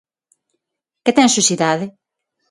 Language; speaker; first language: Galician; non-native, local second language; Spanish